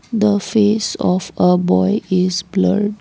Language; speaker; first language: English; non-native, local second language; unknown